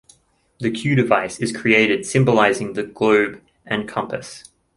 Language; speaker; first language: English; native; English